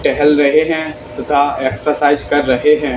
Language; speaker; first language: Hindi; native; Hindi